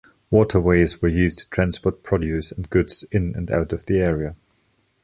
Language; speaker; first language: English; non-native, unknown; German